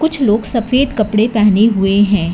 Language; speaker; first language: Hindi; non-native, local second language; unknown